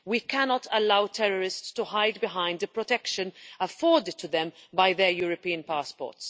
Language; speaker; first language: English; non-native, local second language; Maltese